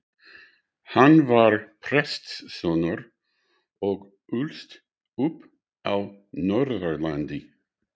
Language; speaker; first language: Icelandic; non-native, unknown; English